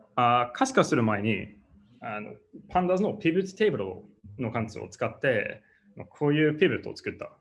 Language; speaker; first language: Japanese; non-native, fluent; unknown